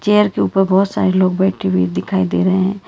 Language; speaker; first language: Hindi; non-native, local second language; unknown